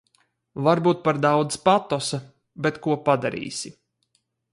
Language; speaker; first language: Latvian; native; Latvian